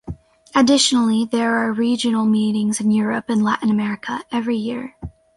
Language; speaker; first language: English; native; English